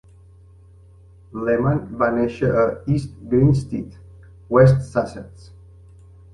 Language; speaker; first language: Catalan; native; Catalan